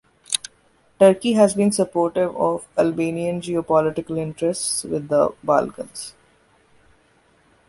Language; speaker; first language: English; non-native, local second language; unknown